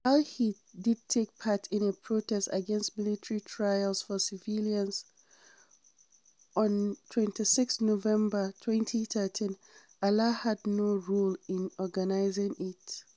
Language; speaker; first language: English; non-native, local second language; Hausa